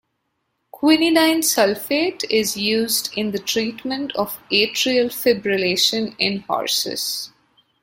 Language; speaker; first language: English; non-native, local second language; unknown